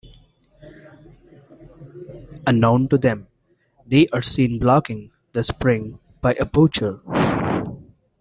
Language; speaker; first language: English; non-native, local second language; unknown